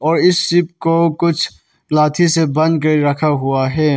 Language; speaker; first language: Hindi; non-native, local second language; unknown